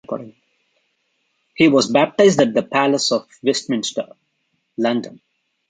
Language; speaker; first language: English; non-native, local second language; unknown